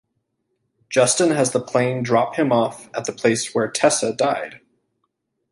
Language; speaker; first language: English; native; English